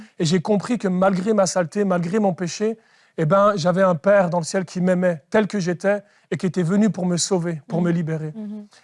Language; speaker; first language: French; early bilingual, other home language; Arabic